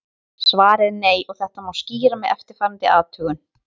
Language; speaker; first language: Icelandic; native; Icelandic